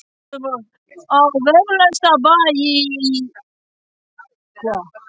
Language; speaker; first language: Icelandic; non-native, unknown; French